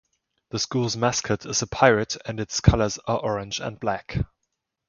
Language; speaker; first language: English; non-native, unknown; German